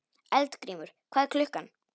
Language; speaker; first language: Icelandic; non-native, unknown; Polish